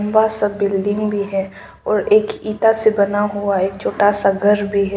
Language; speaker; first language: Hindi; early bilingual, other home language; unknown